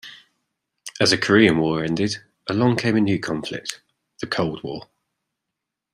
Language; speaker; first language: English; native; English